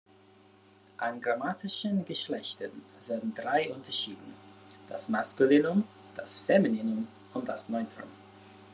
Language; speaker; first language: German; non-native, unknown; English